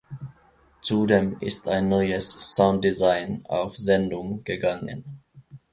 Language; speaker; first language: German; non-native, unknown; Finnish